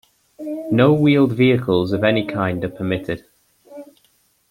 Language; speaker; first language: English; native; English